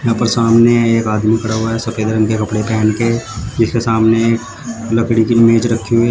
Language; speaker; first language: Hindi; native; Hindi